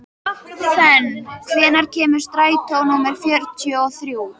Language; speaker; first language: Icelandic; native; Icelandic